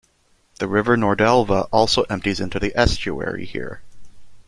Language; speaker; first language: English; native; English